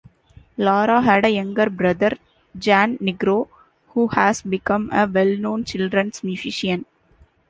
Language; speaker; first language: English; non-native, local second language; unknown